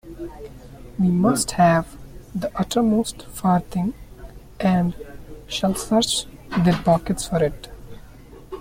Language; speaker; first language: English; non-native, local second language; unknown